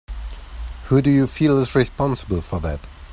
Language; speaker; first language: English; native; English